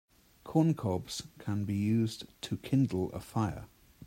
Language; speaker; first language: English; native; English